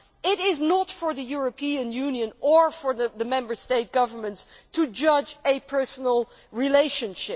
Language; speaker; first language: English; non-native, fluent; Dutch